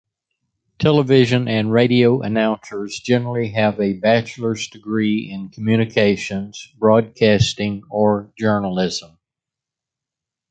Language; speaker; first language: English; native; English